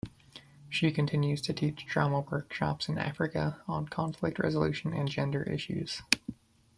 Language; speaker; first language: English; native; English